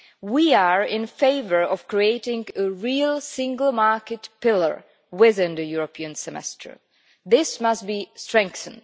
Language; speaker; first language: English; non-native, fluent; Czech